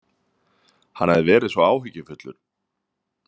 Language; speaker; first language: Icelandic; native; Icelandic